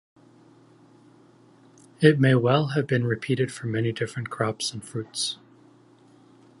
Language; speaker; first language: English; native; English